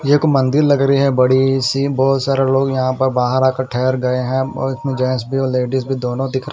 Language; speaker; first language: Hindi; non-native, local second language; Punjabi